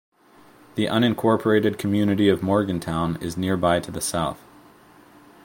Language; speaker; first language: English; native; English